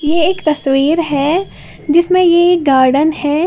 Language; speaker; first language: Hindi; native; Hindi